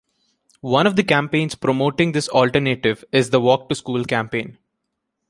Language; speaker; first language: English; non-native, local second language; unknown